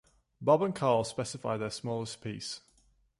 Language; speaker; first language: English; native; English